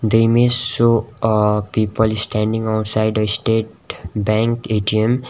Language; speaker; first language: English; non-native, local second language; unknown